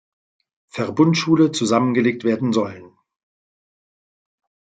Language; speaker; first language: German; native; German